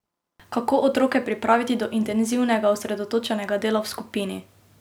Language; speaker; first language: Slovenian; native; Slovenian